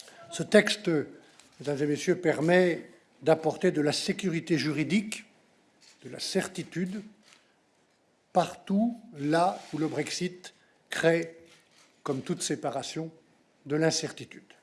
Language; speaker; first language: French; native; French